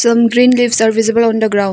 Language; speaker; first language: English; non-native, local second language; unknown